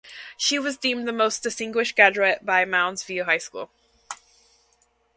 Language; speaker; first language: English; native; English